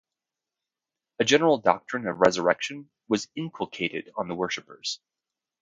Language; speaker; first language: English; native; English